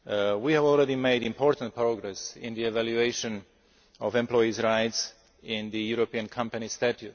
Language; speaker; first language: English; non-native, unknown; Slovak